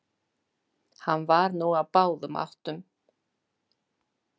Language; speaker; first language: Icelandic; non-native, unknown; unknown